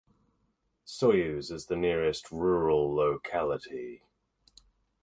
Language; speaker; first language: English; native; English